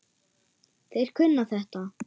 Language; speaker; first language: Icelandic; non-native, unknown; German